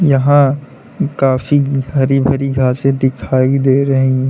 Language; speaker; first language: Hindi; native; Hindi